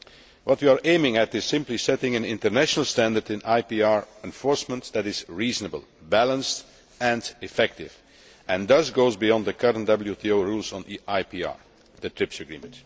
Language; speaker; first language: English; non-native, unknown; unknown